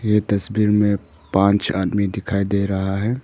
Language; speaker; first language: Hindi; non-native, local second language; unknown